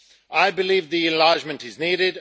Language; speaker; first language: English; non-native, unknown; Swedish